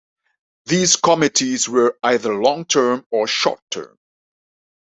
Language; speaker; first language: English; non-native, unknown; Dutch